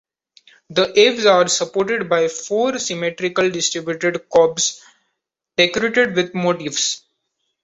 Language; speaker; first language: English; non-native, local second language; Marathi